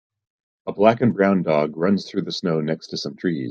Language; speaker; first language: English; native; English